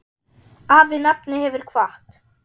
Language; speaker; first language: Icelandic; non-native, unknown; German